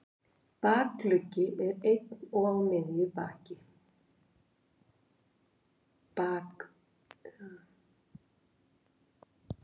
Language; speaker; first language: Icelandic; native; Icelandic